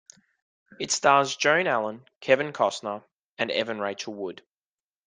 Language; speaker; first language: English; native; English